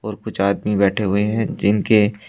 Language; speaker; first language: Hindi; native; Hindi